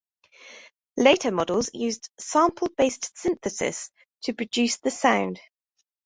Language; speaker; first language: English; native; English